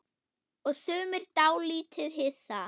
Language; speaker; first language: Icelandic; non-native, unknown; German